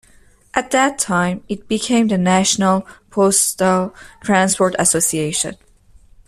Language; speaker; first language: English; non-native, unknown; Persian